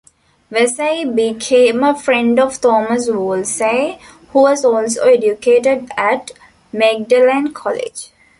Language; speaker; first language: English; non-native, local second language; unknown